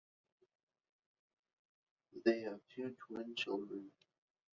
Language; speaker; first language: English; native; English